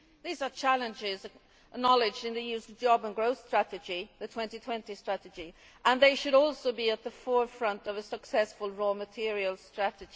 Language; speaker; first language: English; non-native, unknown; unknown